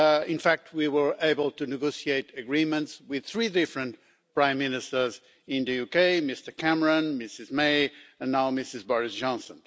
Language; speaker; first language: English; non-native, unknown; Portuguese